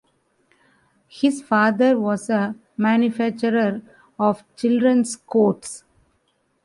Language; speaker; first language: English; non-native, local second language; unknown